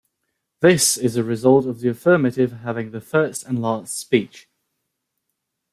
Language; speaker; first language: English; native; English